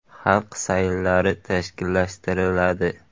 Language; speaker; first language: Uzbek; native; Uzbek